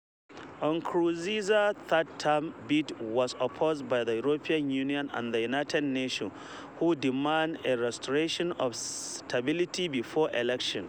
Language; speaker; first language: English; non-native, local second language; Hausa